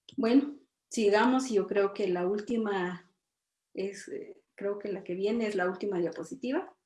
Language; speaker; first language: Spanish; non-native, local second language; Kʼicheʼ